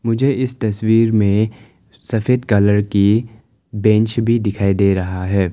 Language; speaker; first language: Hindi; non-native, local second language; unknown